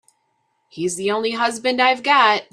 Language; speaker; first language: English; native; English